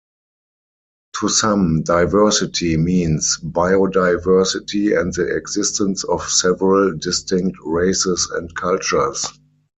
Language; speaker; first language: English; non-native, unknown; German